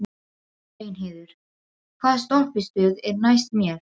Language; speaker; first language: Icelandic; non-native, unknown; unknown